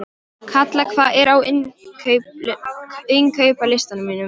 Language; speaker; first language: Icelandic; non-native, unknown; Polish